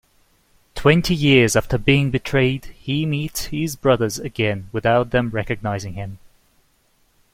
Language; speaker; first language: English; native; English